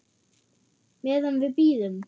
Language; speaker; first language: Icelandic; non-native, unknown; German